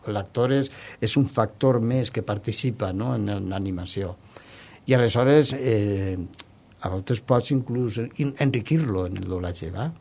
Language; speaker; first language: Catalan; non-native, local second language; Spanish